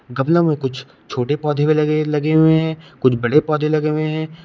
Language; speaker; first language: Hindi; native; Hindi